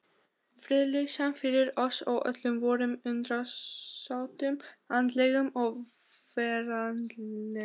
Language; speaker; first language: Icelandic; non-native, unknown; Albanian